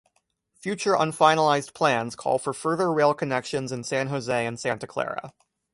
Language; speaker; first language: English; native; English